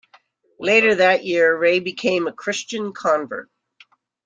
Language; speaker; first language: English; native; English